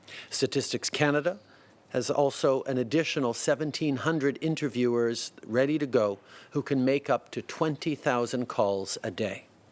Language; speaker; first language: English; native; English